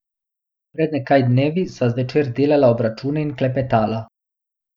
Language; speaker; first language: Slovenian; non-native, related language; Bosnian